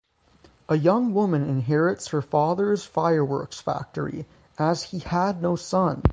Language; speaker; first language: English; native; English